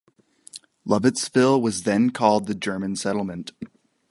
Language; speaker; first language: English; native; English